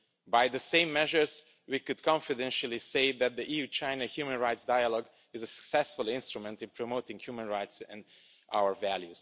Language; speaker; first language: English; non-native, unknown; Romanian